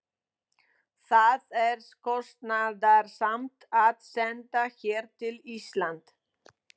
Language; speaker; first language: Icelandic; non-native, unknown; Polish